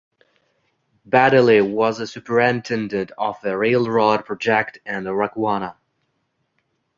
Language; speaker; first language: English; non-native, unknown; Uzbek